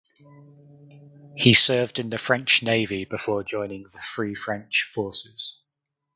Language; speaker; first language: English; native; English